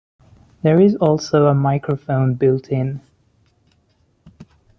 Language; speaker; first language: English; non-native, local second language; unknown